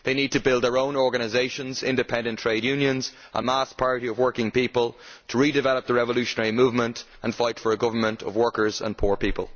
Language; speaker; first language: English; native; English